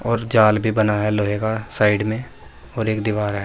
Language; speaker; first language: Hindi; native; Hindi